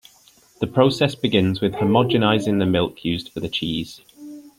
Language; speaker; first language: English; native; English